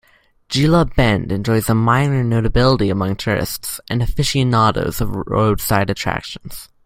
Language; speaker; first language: English; native; English